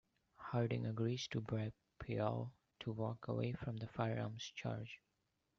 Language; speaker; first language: English; non-native, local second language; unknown